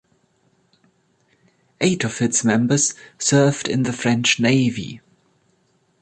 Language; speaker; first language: English; non-native, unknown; German